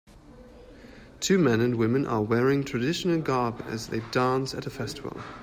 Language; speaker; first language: English; native; English